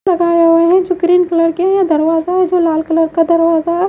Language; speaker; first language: Hindi; native; Hindi